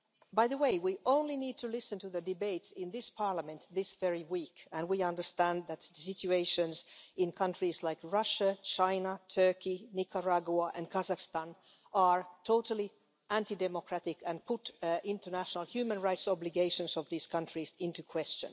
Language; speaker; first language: English; non-native, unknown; Finnish